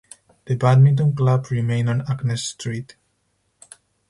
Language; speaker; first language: English; non-native, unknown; Spanish